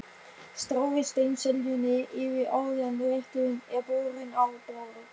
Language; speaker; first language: Icelandic; non-native, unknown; German